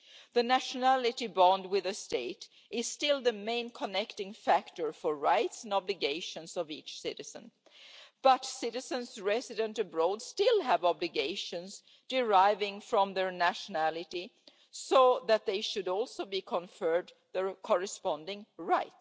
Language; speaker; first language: English; non-native, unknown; Swedish